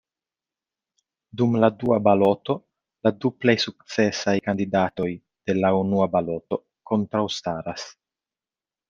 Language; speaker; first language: Esperanto; non-native, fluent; Italian